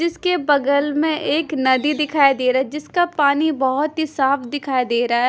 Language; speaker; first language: Hindi; non-native, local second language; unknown